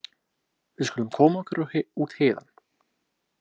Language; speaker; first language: Icelandic; non-native, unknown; English